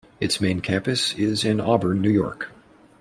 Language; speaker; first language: English; native; English